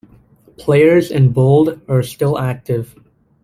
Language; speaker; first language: English; native; English